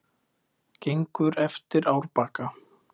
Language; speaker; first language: Icelandic; native; Icelandic